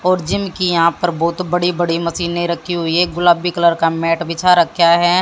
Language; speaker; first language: Hindi; native; Hindi